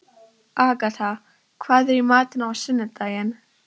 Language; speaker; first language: Icelandic; non-native, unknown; Polish